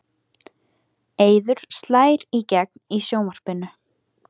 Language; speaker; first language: Icelandic; native; Icelandic